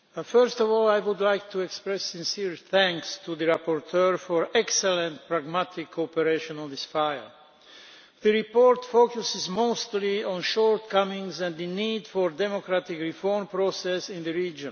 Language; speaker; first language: English; non-native, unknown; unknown